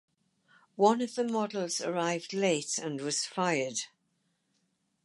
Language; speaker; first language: English; native; English